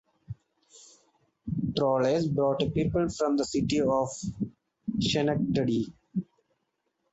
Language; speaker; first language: English; non-native, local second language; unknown